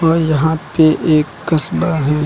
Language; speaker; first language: Hindi; native; Hindi